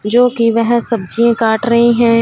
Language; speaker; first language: Hindi; non-native, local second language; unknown